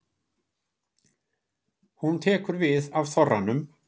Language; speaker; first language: Icelandic; native; Icelandic